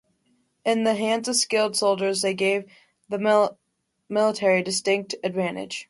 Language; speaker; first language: English; native; English